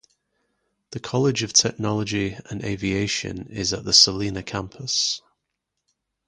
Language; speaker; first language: English; native; English